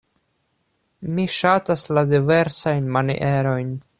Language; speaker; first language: Esperanto; non-native, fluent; Russian